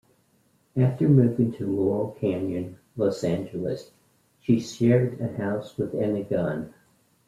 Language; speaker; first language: English; native; English